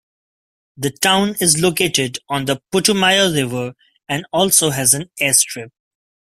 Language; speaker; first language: English; non-native, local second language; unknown